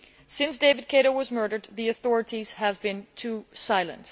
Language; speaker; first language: English; non-native, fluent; Dutch